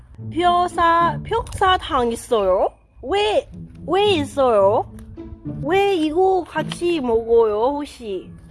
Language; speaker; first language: Korean; non-native, learner; English